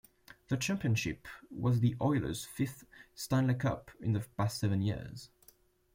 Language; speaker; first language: English; non-native, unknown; French